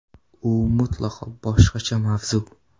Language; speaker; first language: Uzbek; non-native, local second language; Kara-Kalpak